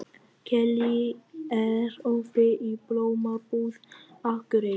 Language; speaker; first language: Icelandic; non-native, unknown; Vietnamese